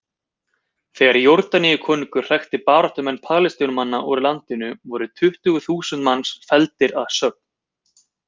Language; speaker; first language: Icelandic; native; Icelandic